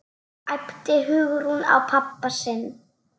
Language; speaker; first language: Icelandic; native; Icelandic